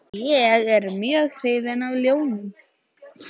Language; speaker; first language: Icelandic; native; Icelandic